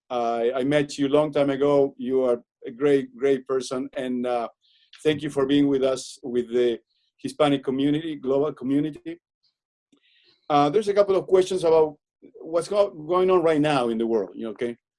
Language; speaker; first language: English; non-native, fluent; Spanish